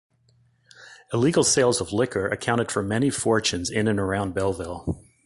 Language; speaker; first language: English; native; English